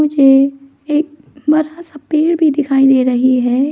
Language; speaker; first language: Hindi; non-native, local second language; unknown